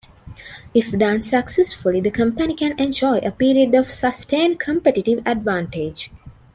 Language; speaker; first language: English; non-native, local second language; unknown